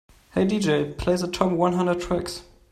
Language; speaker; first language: English; non-native, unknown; German